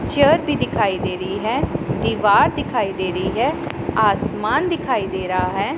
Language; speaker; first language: Hindi; non-native, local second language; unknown